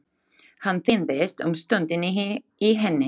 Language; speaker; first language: Icelandic; non-native, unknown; Slovak